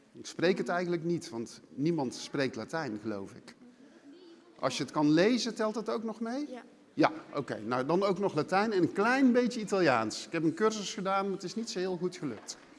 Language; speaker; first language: Dutch; native; Dutch